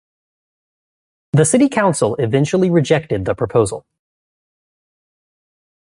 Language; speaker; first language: English; native; English